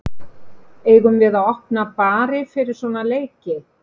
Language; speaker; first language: Icelandic; native; Icelandic